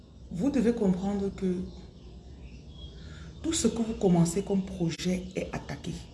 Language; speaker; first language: French; non-native, local second language; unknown